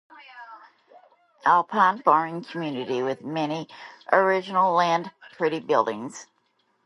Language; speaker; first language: English; native; English